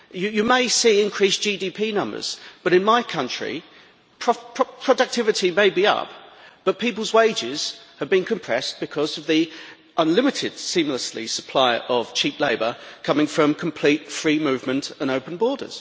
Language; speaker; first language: English; native; English